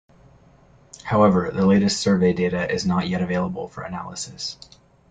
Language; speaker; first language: English; native; English